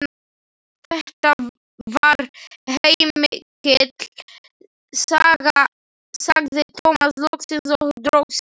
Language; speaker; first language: Icelandic; non-native, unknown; Slovak